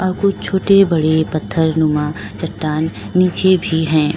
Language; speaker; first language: Hindi; native; Hindi